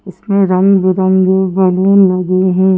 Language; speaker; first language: Hindi; native; Hindi